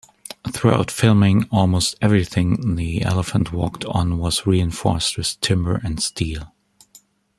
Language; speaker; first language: English; non-native, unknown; German